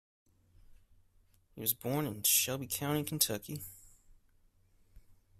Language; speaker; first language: English; native; English